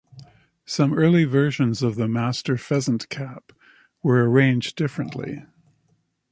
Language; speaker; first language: English; native; English